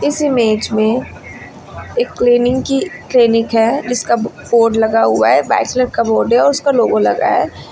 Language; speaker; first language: Hindi; native; Hindi